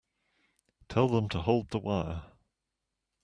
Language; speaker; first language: English; native; English